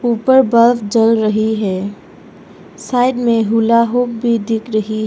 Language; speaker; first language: Hindi; non-native, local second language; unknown